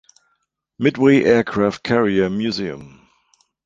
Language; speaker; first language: English; non-native, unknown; German